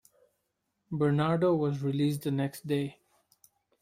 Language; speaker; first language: English; non-native, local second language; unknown